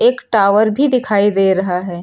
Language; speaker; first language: Hindi; native; Hindi